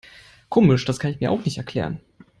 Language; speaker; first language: English; non-native, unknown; German